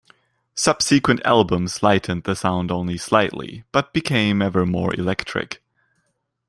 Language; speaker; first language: English; non-native, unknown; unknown